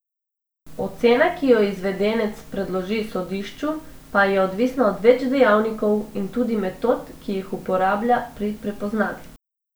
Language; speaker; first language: Slovenian; non-native, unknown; Macedonian